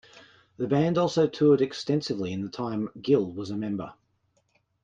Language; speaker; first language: English; native; English